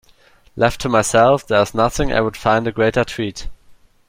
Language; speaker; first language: English; non-native, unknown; German